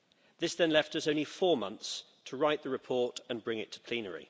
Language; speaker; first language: English; native; English